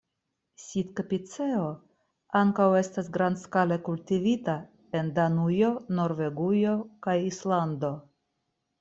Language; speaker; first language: Esperanto; non-native, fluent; Russian